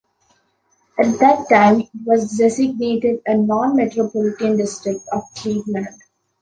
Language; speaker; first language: English; non-native, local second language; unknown